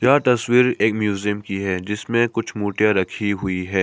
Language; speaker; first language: Hindi; non-native, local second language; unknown